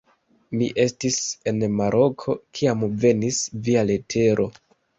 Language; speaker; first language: Esperanto; non-native, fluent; Kinyarwanda